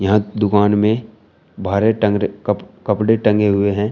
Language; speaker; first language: Hindi; native; Hindi